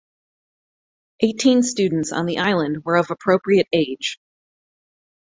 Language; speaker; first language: English; native; English